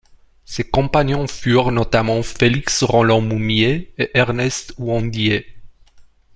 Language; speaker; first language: French; non-native, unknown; Romanian